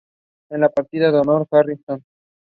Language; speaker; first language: English; non-native, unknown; Spanish